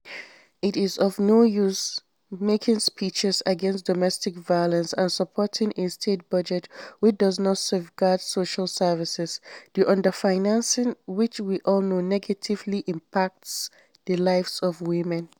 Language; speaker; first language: English; non-native, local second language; Hausa